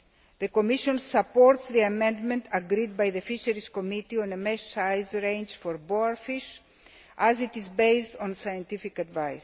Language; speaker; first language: English; non-native, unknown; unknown